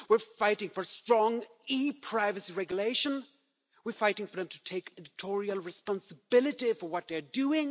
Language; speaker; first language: English; non-native, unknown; Swedish